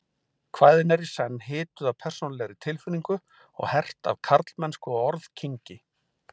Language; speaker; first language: Icelandic; native; Icelandic